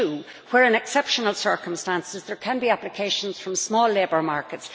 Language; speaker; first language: English; native; English